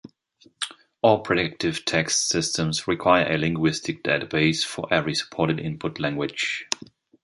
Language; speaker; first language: English; non-native, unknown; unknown